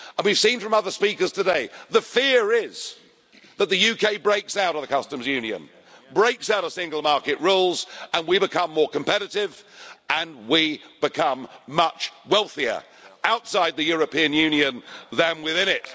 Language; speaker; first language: English; native; English